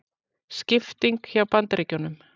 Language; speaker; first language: Icelandic; native; Icelandic